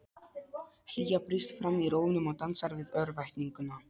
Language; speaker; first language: Icelandic; non-native, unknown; Polish